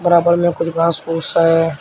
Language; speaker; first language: Hindi; native; Hindi